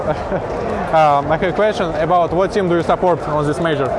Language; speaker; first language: English; non-native, learner; Russian